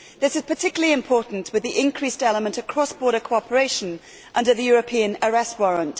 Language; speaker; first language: English; native; English